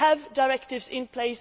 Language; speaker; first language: English; non-native, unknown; Swedish